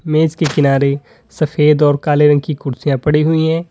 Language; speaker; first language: Hindi; native; Hindi